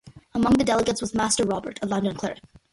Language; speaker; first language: English; early bilingual, other home language; Malayalam